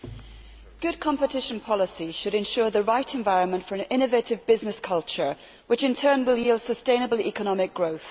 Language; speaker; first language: English; native; English